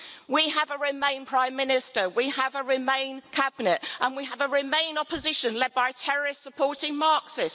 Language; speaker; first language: English; native; English